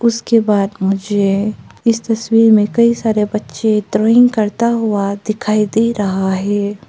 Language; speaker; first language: Hindi; non-native, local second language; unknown